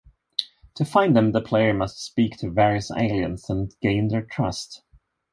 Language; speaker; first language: English; non-native, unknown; Swedish